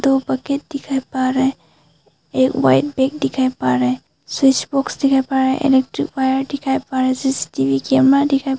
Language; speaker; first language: Hindi; non-native, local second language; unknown